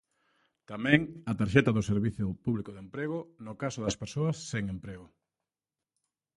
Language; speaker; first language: Galician; native; Galician